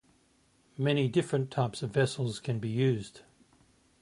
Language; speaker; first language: English; native; English